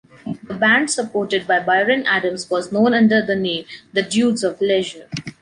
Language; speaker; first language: English; non-native, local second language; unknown